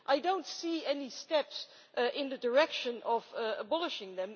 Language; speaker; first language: English; non-native, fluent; Dutch